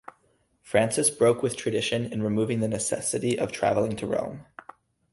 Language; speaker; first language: English; native; English